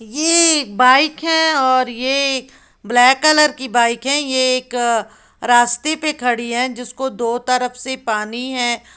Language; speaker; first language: Hindi; native; Hindi